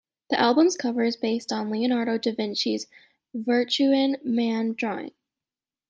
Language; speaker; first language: English; native; English